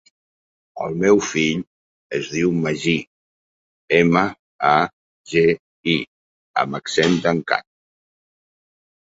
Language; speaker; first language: Catalan; non-native, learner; Spanish